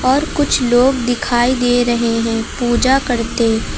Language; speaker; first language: Hindi; native; Hindi